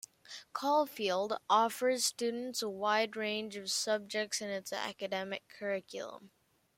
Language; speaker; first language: English; native; English